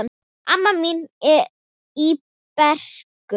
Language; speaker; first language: Icelandic; non-native, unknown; Thai